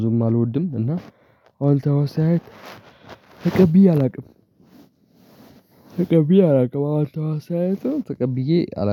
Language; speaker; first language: Amharic; non-native, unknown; Tigrinya